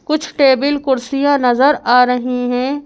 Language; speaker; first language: Hindi; native; Hindi